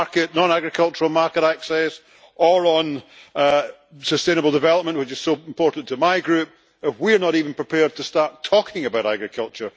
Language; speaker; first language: English; native; English